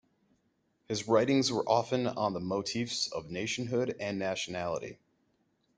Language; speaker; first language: English; native; English